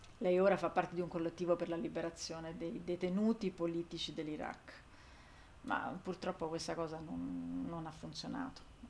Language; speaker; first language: Italian; non-native, fluent; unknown